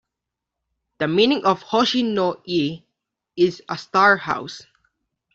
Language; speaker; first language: English; non-native, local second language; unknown